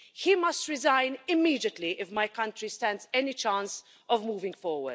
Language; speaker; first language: English; non-native, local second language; Maltese